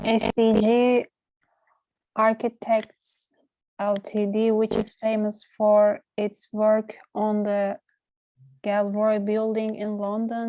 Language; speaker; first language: English; non-native, learner; Turkish